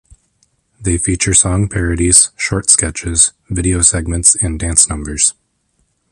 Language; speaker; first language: English; native; English